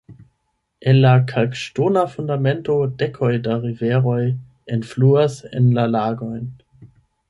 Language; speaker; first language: Esperanto; non-native, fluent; German